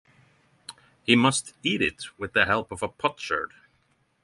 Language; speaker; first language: English; non-native, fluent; Norwegian